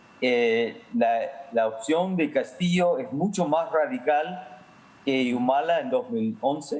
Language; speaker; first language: Spanish; non-native, fluent; English